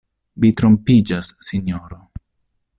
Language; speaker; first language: Esperanto; non-native, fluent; Italian